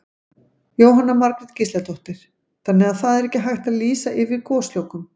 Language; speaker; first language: Icelandic; native; Icelandic